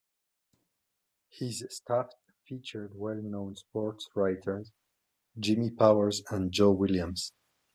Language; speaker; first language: English; non-native, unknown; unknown